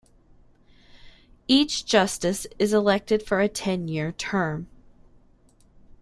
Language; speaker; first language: English; native; English